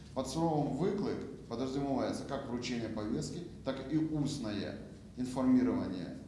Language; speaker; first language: Ukrainian; non-native, local second language; Russian